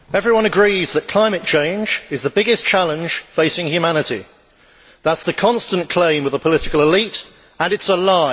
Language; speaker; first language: English; native; English